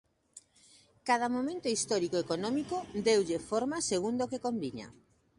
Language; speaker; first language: Galician; native; Galician